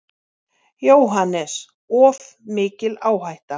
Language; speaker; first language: Icelandic; native; Icelandic